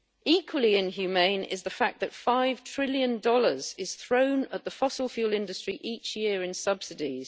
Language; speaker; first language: English; native; English